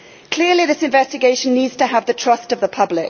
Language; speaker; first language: English; native; English